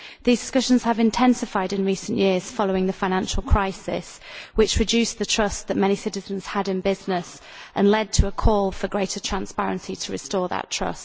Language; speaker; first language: English; native; English